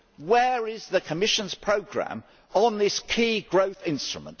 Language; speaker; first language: English; native; English